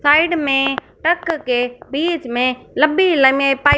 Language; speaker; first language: Hindi; non-native, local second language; Punjabi